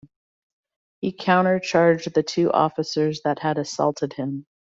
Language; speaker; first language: English; native; English